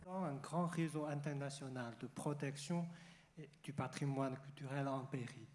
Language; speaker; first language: French; non-native, fluent; Chinese